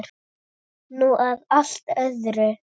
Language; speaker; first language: Icelandic; native; Icelandic